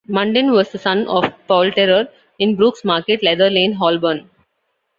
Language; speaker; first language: English; non-native, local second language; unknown